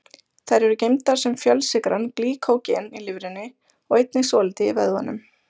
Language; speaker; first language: Icelandic; native; Icelandic